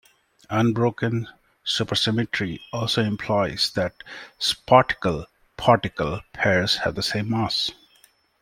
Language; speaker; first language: English; non-native, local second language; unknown